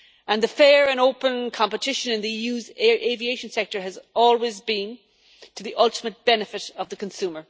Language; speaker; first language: English; native; English